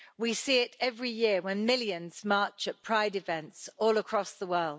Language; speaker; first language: English; native; English